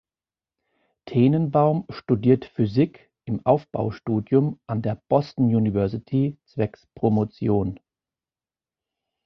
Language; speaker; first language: German; native; German